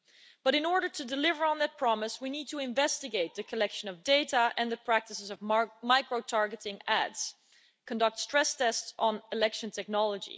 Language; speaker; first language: English; non-native, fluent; Dutch